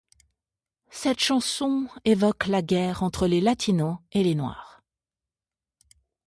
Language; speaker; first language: French; native; French